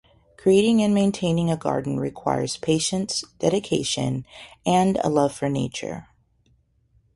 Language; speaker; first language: English; native; English